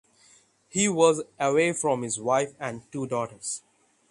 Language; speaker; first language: English; non-native, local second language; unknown